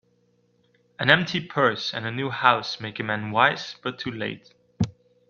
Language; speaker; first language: English; non-native, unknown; Dutch